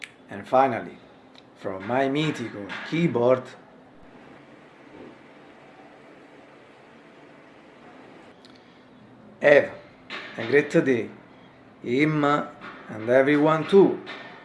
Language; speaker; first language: English; non-native, fluent; Italian